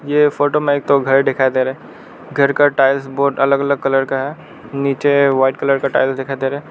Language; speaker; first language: Hindi; non-native, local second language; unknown